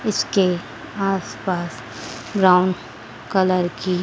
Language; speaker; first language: Hindi; native; Hindi